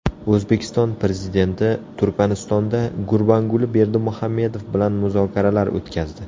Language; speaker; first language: Uzbek; native; Uzbek